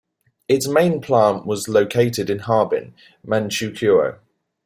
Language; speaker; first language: English; native; English